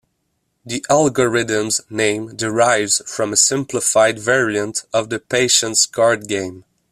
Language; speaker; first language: English; non-native, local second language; French